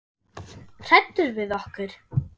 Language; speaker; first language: Icelandic; non-native, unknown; German